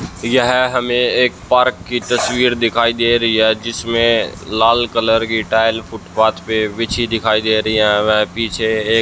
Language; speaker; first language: Hindi; native; Hindi